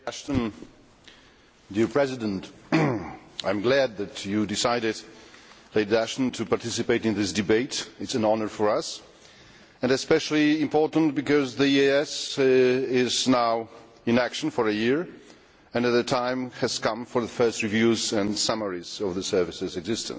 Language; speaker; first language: English; non-native, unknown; Polish